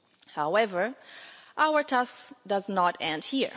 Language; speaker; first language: English; non-native, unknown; Italian